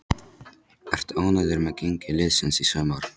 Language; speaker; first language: Icelandic; non-native, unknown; Polish